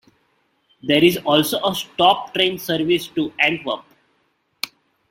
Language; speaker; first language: English; non-native, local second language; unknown